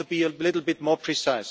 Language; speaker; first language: English; non-native, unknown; German